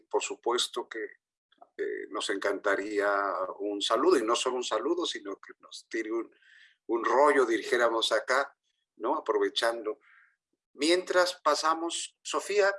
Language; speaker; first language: Spanish; native; Spanish